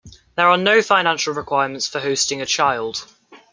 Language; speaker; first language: English; native; English